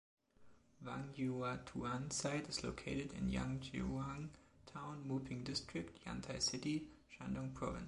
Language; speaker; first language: English; non-native, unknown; German